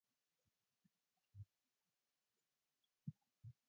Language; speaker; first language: English; non-native, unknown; Mongolian